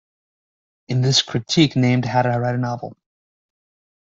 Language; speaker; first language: English; native; English